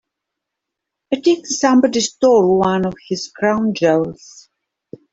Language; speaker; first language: English; native; English